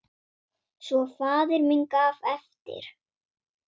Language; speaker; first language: Icelandic; non-native, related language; Swedish